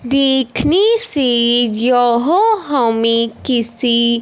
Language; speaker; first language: Hindi; non-native, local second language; Punjabi